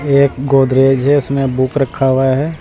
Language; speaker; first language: Hindi; native; Hindi